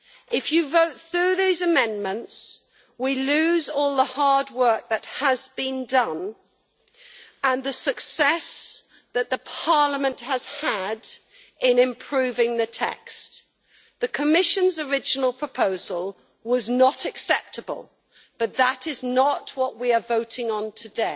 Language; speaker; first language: English; native; English